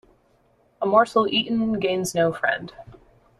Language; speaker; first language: English; native; English